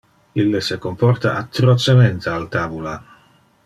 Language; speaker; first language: Interlingua; non-native, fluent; Dutch